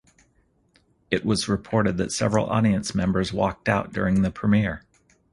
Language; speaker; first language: English; native; English